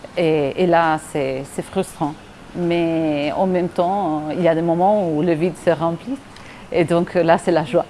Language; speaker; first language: French; non-native, fluent; Spanish